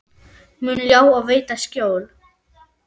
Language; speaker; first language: Icelandic; non-native, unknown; German